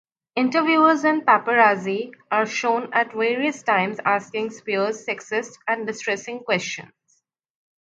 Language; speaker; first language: English; non-native, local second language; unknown